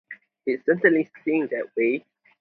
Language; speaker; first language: English; non-native, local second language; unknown